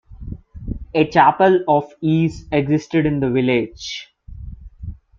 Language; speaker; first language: English; non-native, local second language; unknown